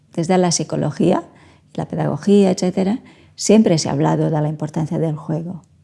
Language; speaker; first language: Spanish; non-native, fluent; Portuguese